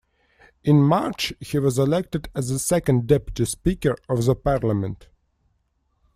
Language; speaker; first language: English; non-native, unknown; Russian